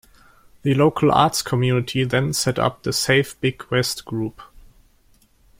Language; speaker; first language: English; non-native, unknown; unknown